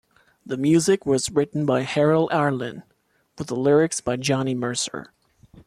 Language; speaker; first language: English; non-native, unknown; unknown